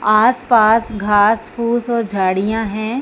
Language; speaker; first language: Hindi; non-native, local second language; Punjabi